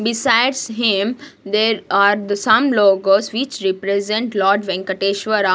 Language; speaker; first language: English; non-native, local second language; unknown